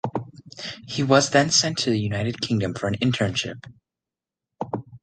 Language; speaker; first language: English; native; English